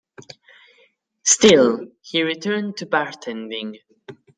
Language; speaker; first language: English; non-native, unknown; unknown